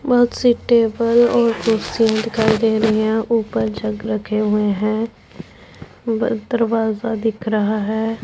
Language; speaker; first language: Hindi; non-native, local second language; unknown